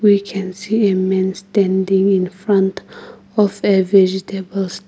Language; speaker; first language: English; non-native, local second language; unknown